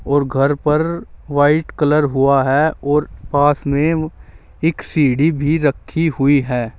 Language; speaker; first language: Hindi; native; Hindi